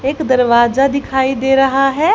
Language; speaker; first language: Hindi; native; Hindi